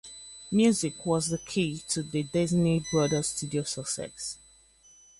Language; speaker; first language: English; native; English